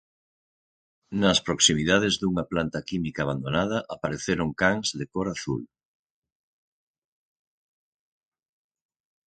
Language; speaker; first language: Galician; native; Galician